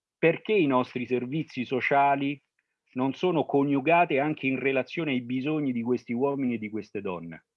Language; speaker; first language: Italian; early bilingual, other home language; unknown